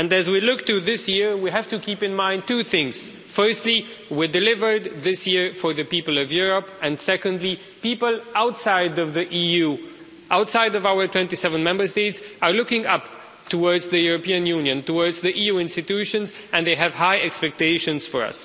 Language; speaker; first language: English; non-native, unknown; Romanian